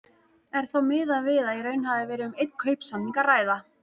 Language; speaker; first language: Icelandic; native; Icelandic